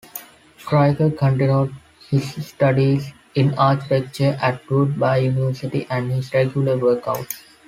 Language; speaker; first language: English; non-native, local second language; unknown